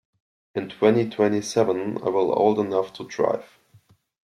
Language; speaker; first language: English; non-native, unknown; German